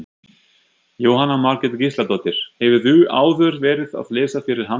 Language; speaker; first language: Icelandic; non-native, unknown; German